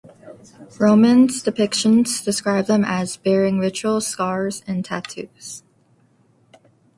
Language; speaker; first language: English; native; English